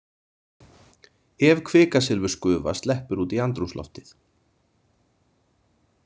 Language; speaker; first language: Icelandic; native; Icelandic